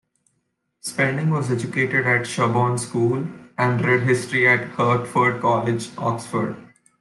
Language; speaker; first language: English; non-native, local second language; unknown